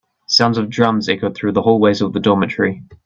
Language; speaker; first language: English; native; English